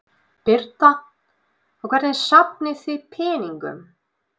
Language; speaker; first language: Icelandic; non-native, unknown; Russian